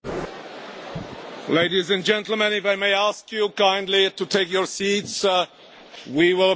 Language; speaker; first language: English; non-native, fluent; Czech